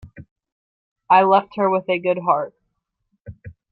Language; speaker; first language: English; native; English